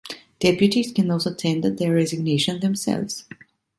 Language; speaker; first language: English; non-native, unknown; Italian